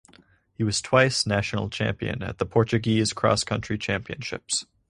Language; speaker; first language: English; native; English